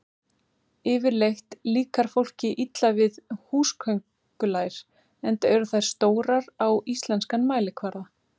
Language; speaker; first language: Icelandic; native; Icelandic